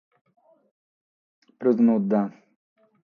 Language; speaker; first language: Sardinian; non-native, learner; Catalan